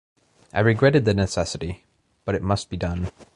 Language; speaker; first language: English; native; English